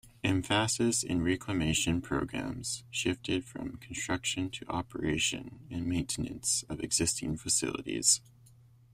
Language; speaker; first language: English; native; English